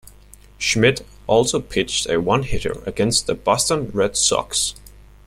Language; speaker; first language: English; native; English